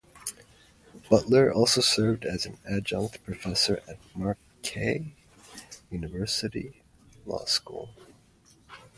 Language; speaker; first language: English; native; English